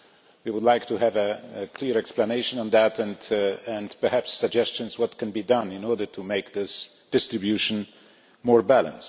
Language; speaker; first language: English; non-native, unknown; Polish